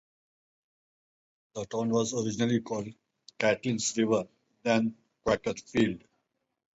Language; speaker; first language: English; non-native, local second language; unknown